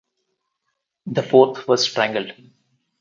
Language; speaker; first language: English; non-native, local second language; Telugu